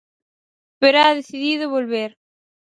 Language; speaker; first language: Galician; native; Galician